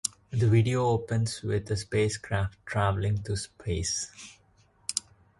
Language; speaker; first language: English; non-native, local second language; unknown